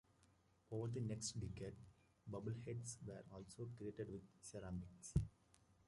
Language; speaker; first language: English; native; English